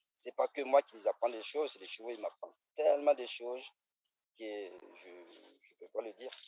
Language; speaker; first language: French; non-native, local second language; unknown